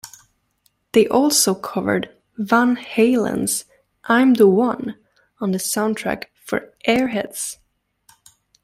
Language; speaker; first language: English; native; English